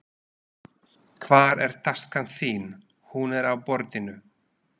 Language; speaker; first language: Icelandic; non-native, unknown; Slovak